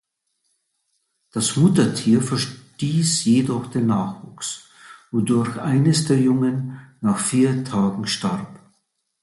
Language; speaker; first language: German; native; German